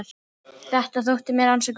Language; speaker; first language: Icelandic; non-native, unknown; Filipino